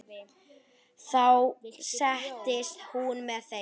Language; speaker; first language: Icelandic; native; Icelandic